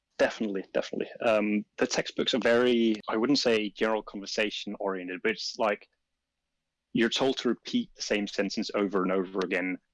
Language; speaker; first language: English; non-native, fluent; Danish